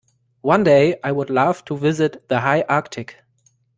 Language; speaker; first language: English; non-native, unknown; German